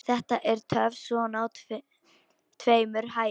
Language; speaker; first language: Icelandic; non-native, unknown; Polish